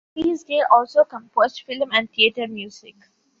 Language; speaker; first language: English; non-native, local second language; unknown